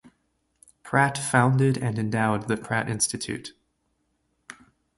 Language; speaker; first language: English; native; English